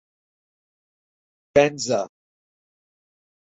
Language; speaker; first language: English; native; English